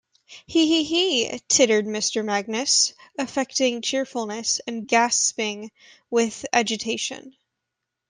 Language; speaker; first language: English; native; English